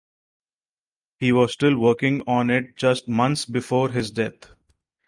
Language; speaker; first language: English; non-native, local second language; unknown